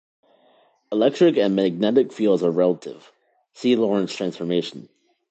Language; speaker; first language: English; native; English